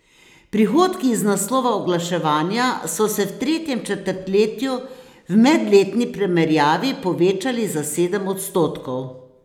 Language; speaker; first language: Slovenian; native; Slovenian